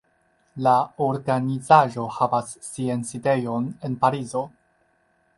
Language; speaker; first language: Esperanto; non-native, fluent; Chinese